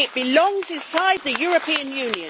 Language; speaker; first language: English; native; English